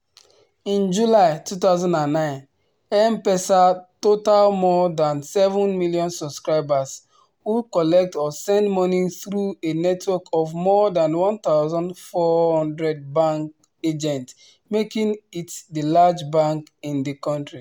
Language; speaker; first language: English; non-native, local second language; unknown